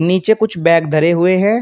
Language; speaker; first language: Hindi; native; Hindi